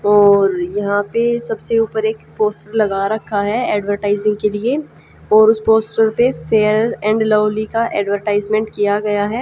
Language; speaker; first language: Hindi; native; Hindi